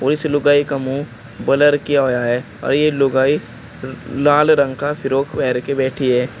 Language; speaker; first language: Hindi; native; Hindi